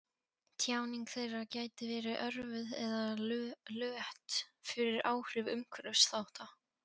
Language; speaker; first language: Icelandic; non-native, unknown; Polish